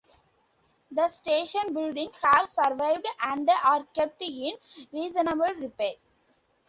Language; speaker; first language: English; non-native, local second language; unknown